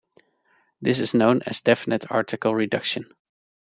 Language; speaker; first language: English; non-native, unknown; Dutch